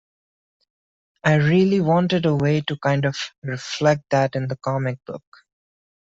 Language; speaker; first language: English; non-native, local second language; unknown